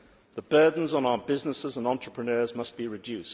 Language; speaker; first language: English; native; English